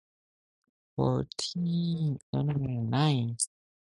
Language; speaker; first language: English; non-native, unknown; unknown